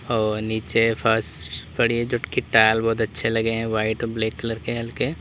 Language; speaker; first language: Hindi; native; Hindi